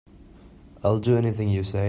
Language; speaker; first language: English; non-native, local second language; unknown